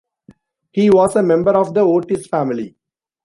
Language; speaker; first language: English; non-native, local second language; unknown